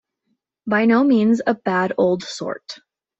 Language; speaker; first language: English; native; English